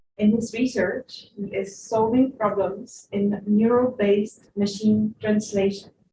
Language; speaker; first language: English; non-native, fluent; Dutch